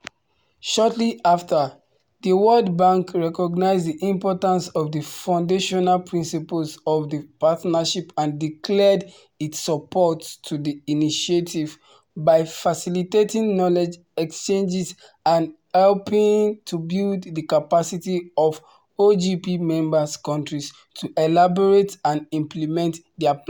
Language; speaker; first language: English; non-native, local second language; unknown